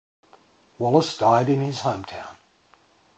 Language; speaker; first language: English; native; English